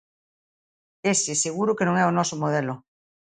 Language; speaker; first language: Galician; native; Galician